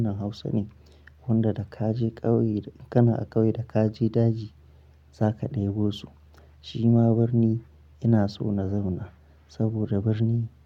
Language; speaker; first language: Hausa; non-native, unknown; Akan